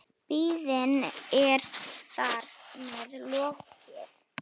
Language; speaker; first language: Icelandic; non-native, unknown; Slovak